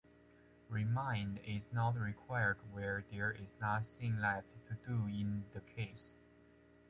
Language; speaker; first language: English; non-native, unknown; Chinese